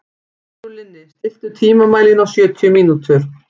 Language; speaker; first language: Icelandic; native; Icelandic